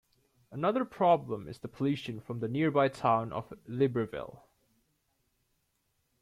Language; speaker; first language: English; native; English